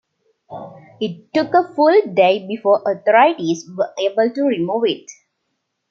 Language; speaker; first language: English; non-native, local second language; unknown